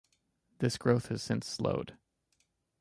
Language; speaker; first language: English; native; English